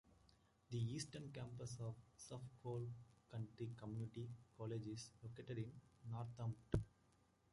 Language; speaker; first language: English; native; English